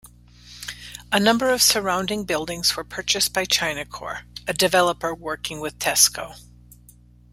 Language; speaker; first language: English; native; English